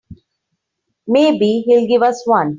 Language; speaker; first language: English; non-native, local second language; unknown